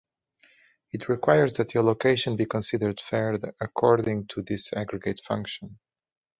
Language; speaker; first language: English; native; English